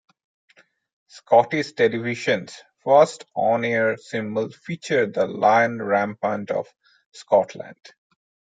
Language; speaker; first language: English; non-native, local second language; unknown